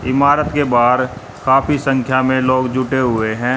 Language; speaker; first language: Hindi; native; Hindi